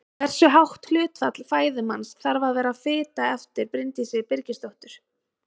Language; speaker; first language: Icelandic; native; Icelandic